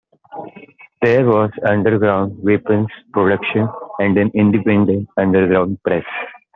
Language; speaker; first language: English; non-native, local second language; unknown